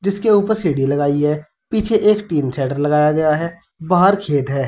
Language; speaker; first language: Hindi; native; Hindi